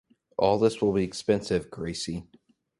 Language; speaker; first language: English; native; English